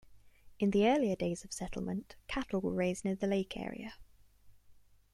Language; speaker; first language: English; native; English